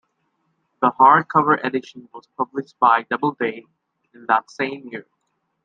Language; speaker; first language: English; native; English